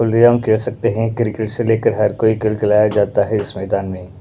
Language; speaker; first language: Hindi; non-native, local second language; Punjabi